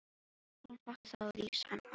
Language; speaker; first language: Icelandic; non-native, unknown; Filipino